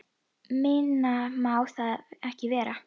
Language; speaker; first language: Icelandic; native; Icelandic